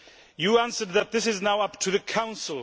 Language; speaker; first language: English; non-native, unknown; Swedish